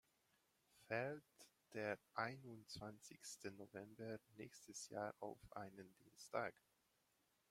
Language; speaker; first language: German; non-native, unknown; Hungarian